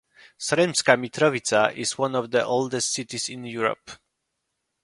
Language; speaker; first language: English; non-native, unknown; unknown